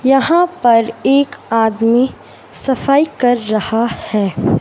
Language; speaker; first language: Hindi; native; Hindi